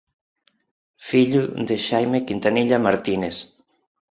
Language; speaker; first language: Galician; non-native, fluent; Spanish